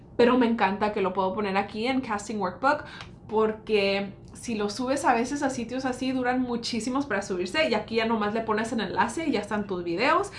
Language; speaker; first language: Spanish; early bilingual, heritage; Spanish